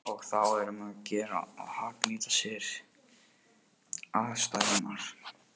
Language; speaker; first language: Icelandic; non-native, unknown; Portuguese